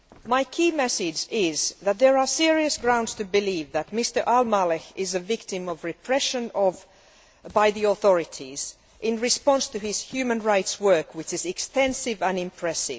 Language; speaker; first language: English; native; English